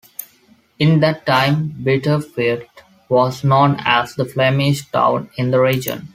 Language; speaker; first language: English; non-native, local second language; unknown